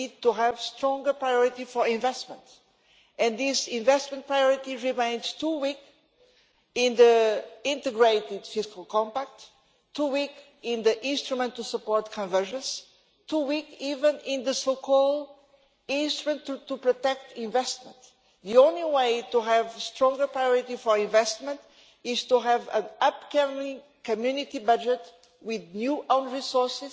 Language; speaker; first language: English; non-native, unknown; Portuguese